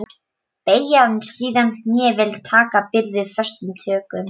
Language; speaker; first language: Icelandic; non-native, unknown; Polish